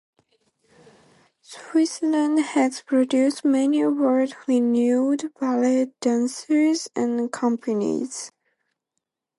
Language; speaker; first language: English; non-native, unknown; Japanese